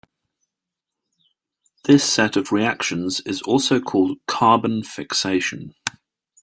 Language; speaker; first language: English; native; English